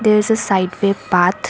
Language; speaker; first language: English; non-native, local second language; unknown